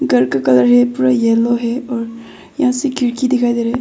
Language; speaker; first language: Hindi; non-native, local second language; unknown